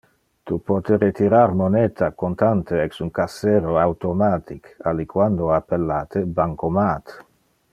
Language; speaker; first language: Interlingua; non-native, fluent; Dutch